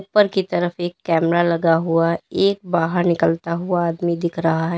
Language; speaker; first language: Hindi; native; Hindi